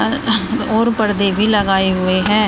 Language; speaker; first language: Hindi; native; Hindi